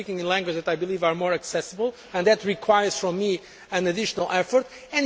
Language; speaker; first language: English; non-native, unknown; Portuguese